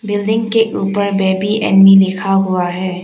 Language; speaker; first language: Hindi; non-native, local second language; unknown